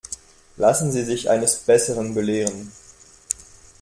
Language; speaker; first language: German; non-native, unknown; French